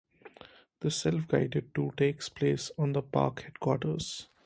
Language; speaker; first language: English; non-native, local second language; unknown